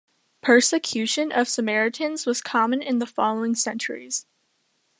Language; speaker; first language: English; native; English